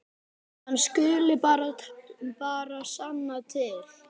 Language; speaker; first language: Icelandic; native; Icelandic